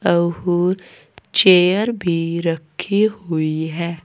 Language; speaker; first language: Hindi; native; Hindi